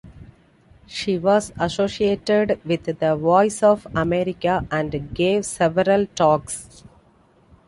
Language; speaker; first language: English; non-native, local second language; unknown